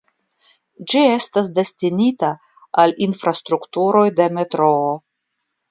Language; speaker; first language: Esperanto; non-native, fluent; Russian